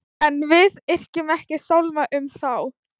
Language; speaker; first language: Icelandic; non-native, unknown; Thai